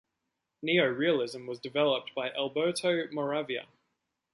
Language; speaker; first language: English; native; English